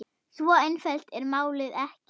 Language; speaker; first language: Icelandic; non-native, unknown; German